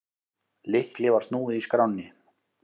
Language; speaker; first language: Icelandic; native; Icelandic